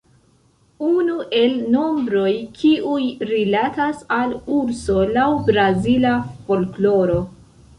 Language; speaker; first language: Esperanto; non-native, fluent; Central Kurdish